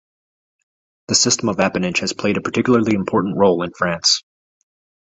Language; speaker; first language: English; native; English